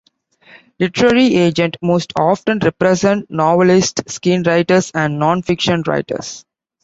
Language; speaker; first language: English; non-native, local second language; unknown